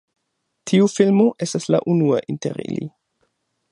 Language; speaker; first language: Esperanto; non-native, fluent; German